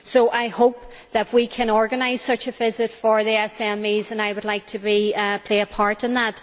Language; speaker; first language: English; native; English